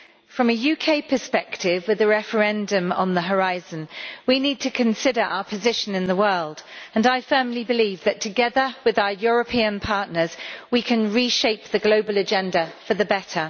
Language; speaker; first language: English; native; English